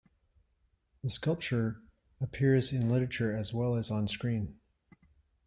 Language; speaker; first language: English; native; English